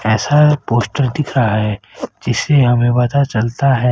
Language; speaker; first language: Hindi; native; Hindi